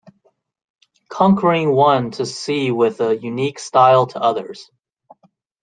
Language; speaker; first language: English; native; English